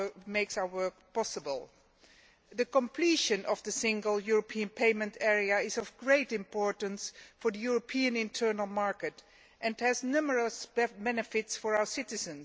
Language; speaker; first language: English; non-native, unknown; Dutch